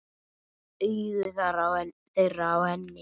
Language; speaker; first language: Icelandic; native; Icelandic